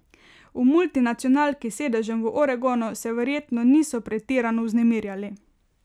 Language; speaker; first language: Slovenian; native; Slovenian